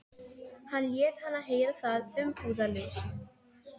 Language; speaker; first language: Icelandic; non-native, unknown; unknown